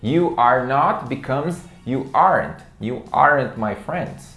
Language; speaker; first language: English; non-native, fluent; Portuguese